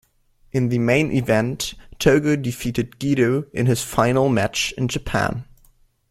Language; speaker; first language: English; non-native, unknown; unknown